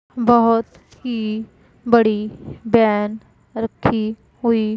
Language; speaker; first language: Hindi; non-native, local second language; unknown